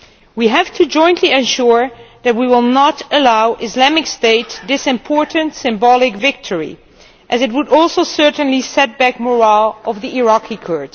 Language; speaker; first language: English; non-native, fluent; Dutch